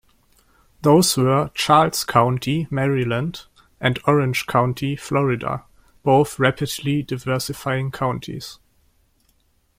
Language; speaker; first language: English; non-native, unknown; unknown